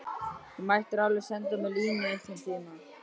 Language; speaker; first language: Icelandic; native; Icelandic